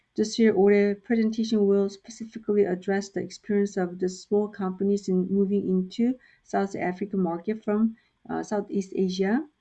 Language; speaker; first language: English; non-native, fluent; Korean